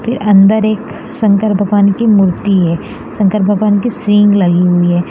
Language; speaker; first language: Hindi; non-native, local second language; Gujarati